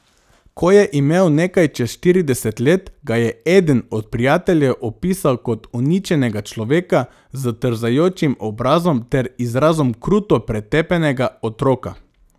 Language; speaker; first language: Slovenian; non-native, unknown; Macedonian